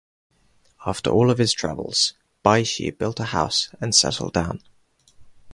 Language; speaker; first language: English; non-native, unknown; Spanish